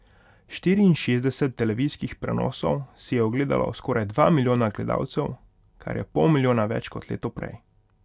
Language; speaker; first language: Slovenian; non-native, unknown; Hungarian